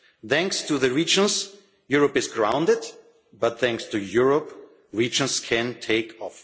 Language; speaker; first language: English; non-native, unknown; German